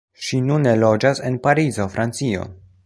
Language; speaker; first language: Esperanto; non-native, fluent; Polish